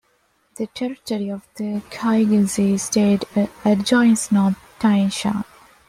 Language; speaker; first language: English; non-native, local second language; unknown